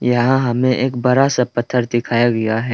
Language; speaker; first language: Hindi; non-native, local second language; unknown